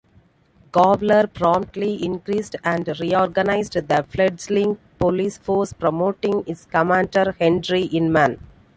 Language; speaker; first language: English; non-native, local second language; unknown